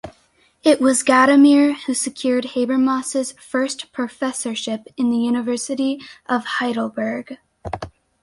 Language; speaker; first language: English; native; English